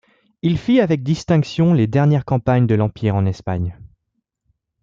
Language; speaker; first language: French; native; French